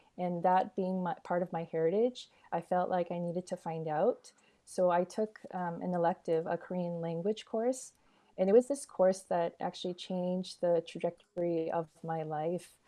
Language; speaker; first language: English; early bilingual, other home language; Korean